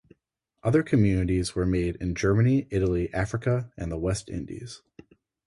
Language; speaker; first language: English; native; English